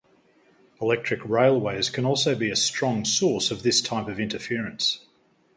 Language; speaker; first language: English; native; English